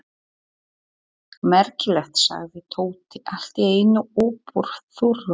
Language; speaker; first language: Icelandic; non-native, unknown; Polish